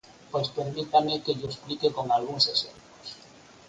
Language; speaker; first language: Galician; native; Galician